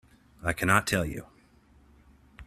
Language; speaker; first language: English; native; English